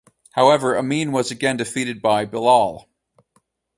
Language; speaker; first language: English; native; English